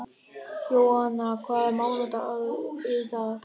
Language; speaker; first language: Icelandic; non-native, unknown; German